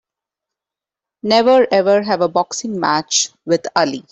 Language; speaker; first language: English; non-native, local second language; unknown